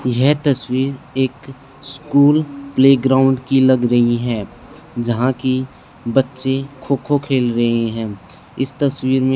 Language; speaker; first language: Hindi; native; Hindi